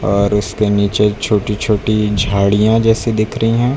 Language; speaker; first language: Hindi; native; Hindi